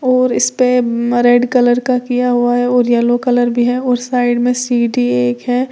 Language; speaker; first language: Hindi; native; Hindi